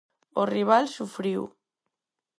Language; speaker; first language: Galician; non-native, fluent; Spanish